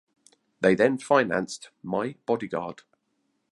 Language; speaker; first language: English; native; English